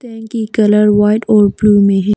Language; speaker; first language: Hindi; non-native, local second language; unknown